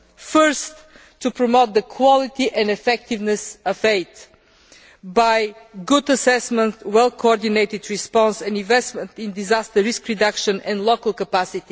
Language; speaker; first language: English; non-native, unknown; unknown